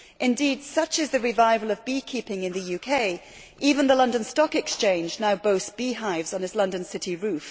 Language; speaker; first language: English; native; English